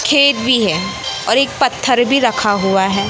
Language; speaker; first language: Hindi; native; Hindi